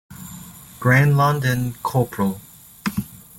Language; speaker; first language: English; native; English